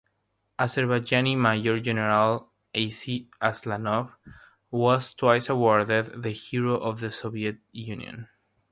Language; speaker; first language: English; non-native, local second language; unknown